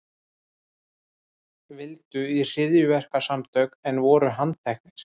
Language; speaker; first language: Icelandic; native; Icelandic